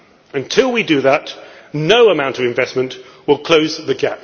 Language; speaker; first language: English; native; English